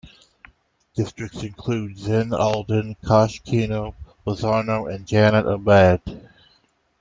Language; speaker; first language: English; native; English